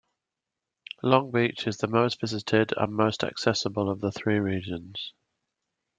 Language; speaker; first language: English; native; English